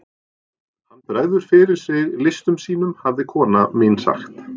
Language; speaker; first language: Icelandic; non-native, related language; Norwegian